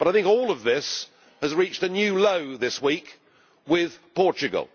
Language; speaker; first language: English; native; English